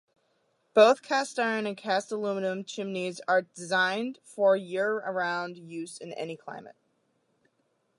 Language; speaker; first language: English; native; English